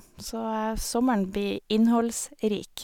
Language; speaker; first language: Norwegian; native; Norwegian